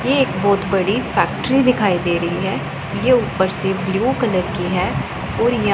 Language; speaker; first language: Hindi; non-native, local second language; Punjabi